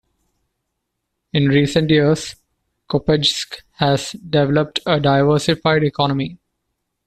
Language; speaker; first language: English; non-native, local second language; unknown